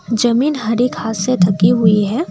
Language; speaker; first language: Hindi; non-native, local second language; Assamese